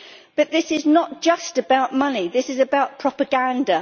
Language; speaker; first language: English; native; English